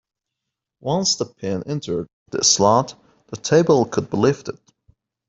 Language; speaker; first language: English; non-native, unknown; Persian